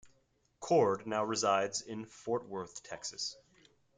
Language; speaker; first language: English; native; English